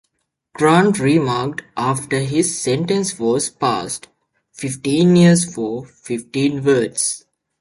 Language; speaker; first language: English; native; English